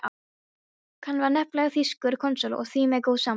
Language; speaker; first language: Icelandic; non-native, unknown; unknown